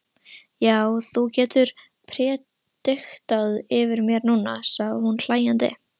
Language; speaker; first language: Icelandic; non-native, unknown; Russian